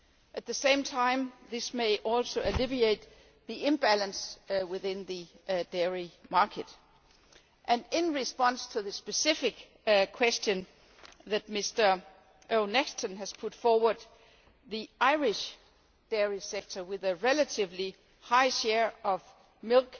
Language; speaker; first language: English; non-native, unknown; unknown